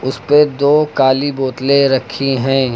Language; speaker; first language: Hindi; native; Hindi